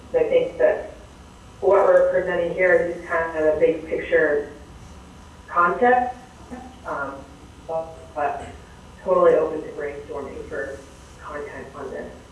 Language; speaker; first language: English; native; English